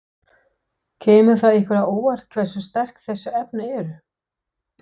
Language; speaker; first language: Icelandic; non-native, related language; Danish